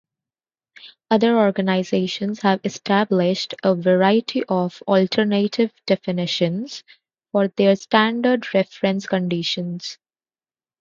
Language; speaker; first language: English; non-native, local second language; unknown